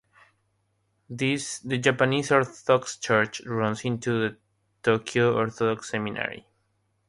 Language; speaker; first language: English; non-native, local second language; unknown